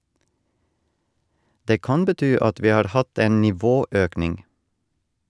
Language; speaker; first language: Norwegian; non-native, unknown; Estonian